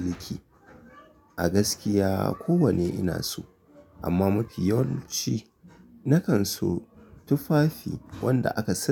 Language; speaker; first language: Hausa; native; Hausa